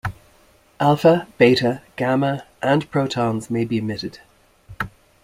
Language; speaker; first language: English; native; English